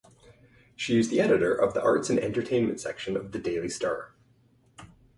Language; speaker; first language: English; native; English